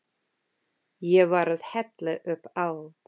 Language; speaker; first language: Icelandic; non-native, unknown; English